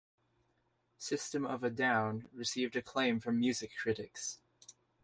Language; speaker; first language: English; native; English